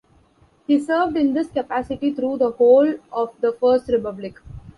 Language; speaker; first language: English; non-native, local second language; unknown